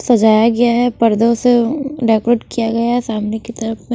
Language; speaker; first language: Hindi; non-native, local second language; Punjabi